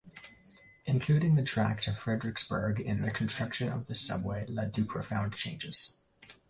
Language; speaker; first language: English; native; English